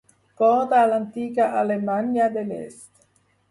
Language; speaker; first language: Catalan; non-native, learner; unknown